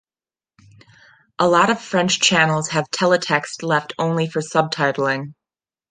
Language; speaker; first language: English; non-native, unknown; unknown